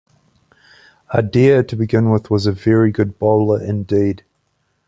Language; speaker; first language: English; native; English